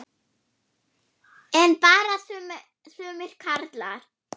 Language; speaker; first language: Icelandic; non-native, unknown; German